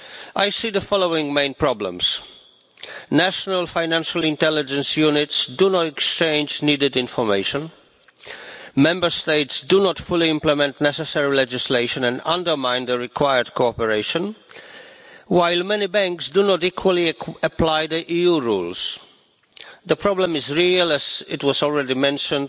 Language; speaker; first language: English; non-native, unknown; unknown